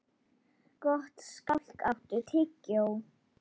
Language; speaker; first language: Icelandic; non-native, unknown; Polish